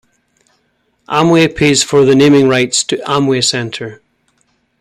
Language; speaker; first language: English; native; English